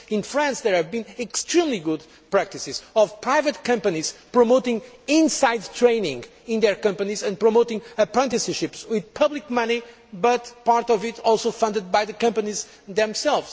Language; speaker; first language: English; non-native, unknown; Portuguese